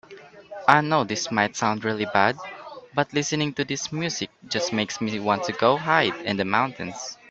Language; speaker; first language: English; non-native, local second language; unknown